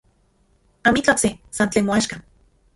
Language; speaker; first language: Central Puebla Nahuatl; non-native, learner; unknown